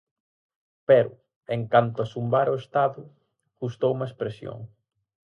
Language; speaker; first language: Galician; native; Galician